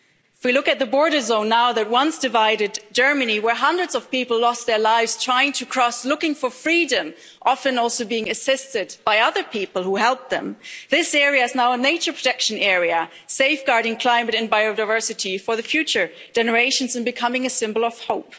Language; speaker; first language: English; non-native, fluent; German